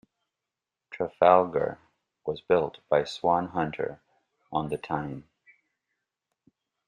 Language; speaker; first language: English; native; English